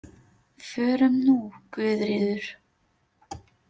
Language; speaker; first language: Icelandic; non-native, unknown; Filipino